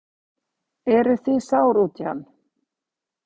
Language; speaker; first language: Icelandic; native; Icelandic